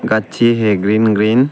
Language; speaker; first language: Hindi; non-native, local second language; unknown